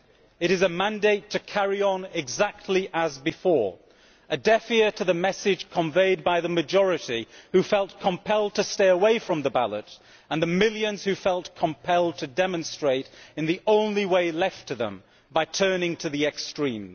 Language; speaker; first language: English; native; English